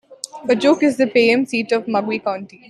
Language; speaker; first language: English; non-native, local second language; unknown